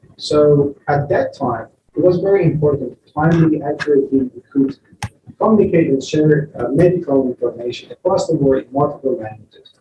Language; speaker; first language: English; non-native, fluent; Persian